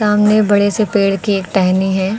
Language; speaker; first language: Hindi; native; Hindi